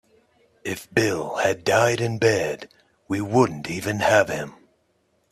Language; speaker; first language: English; native; English